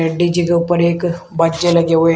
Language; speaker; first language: Hindi; native; Hindi